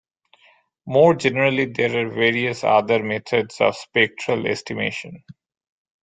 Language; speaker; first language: English; non-native, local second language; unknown